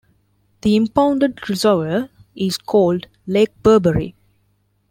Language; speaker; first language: English; non-native, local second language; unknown